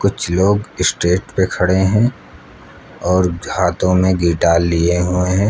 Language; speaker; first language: Hindi; native; Hindi